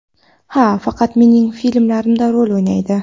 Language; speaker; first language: Uzbek; non-native, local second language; Kara-Kalpak